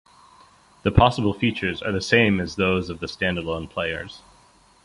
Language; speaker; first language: English; native; English